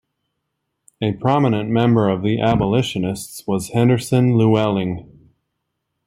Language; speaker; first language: English; native; English